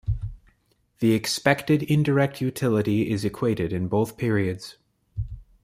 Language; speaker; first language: English; native; English